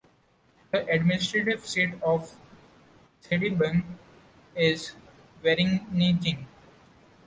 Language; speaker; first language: English; non-native, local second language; Marathi